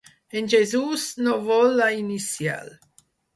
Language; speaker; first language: Catalan; non-native, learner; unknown